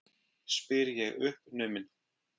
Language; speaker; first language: Icelandic; native; Icelandic